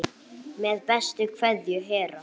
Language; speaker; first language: Icelandic; non-native, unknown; English